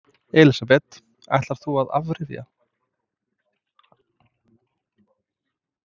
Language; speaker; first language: Icelandic; non-native, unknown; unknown